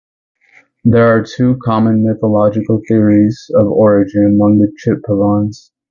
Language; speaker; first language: English; native; English